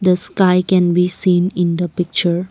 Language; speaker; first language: English; non-native, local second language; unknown